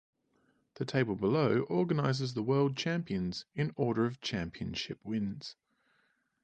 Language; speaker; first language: English; native; English